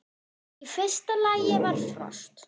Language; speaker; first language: Icelandic; non-native, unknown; German